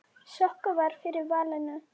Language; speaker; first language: Icelandic; non-native, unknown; Polish